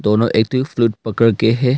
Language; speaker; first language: Hindi; early bilingual, other home language; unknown